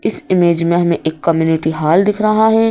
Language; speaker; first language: Hindi; native; Hindi